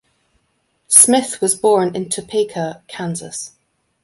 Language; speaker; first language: English; native; English